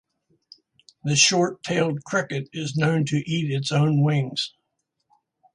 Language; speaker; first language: English; native; English